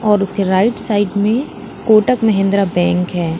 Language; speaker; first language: Hindi; native; Hindi